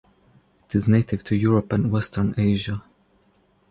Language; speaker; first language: English; non-native, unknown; Croatian